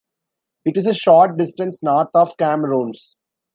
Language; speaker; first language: English; non-native, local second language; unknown